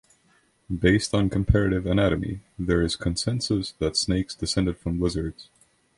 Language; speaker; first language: English; non-native, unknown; Estonian